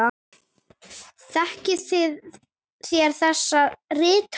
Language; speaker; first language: Icelandic; native; Icelandic